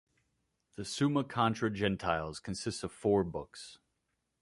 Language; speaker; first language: English; native; English